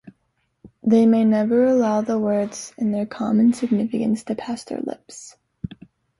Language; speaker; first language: English; native; English